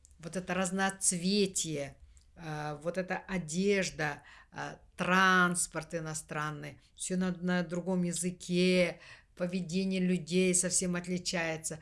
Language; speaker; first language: Russian; non-native, local second language; Kazakh